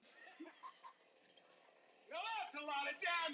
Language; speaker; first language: Icelandic; native; Icelandic